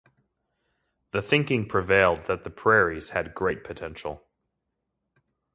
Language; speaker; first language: English; native; English